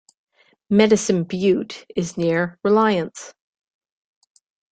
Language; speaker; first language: English; native; English